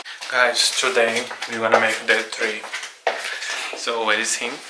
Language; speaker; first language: English; non-native, fluent; Portuguese